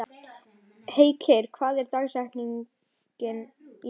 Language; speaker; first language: Icelandic; native; Icelandic